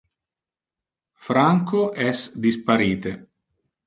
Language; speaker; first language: Interlingua; non-native, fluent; Italian